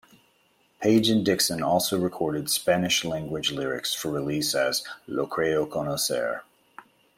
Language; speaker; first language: English; native; English